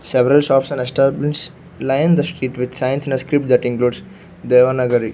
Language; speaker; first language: English; non-native, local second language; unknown